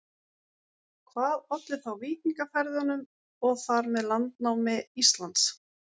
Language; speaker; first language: Icelandic; native; Icelandic